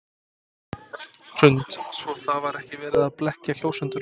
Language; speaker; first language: Icelandic; non-native, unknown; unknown